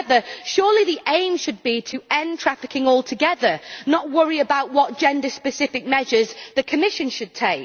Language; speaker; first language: English; native; English